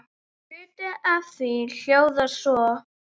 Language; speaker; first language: Icelandic; native; Icelandic